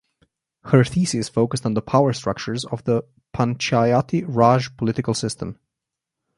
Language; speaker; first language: English; non-native, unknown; Slovenian